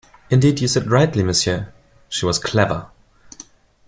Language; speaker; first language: English; non-native, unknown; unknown